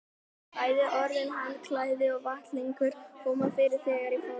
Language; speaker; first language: Icelandic; native; Icelandic